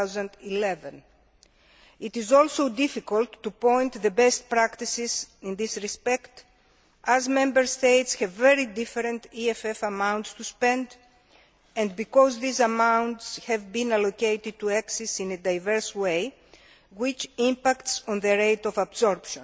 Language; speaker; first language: English; non-native, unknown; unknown